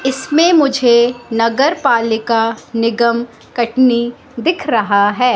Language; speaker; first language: Hindi; native; Hindi